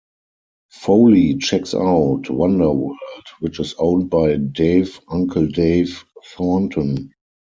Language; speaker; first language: English; non-native, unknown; German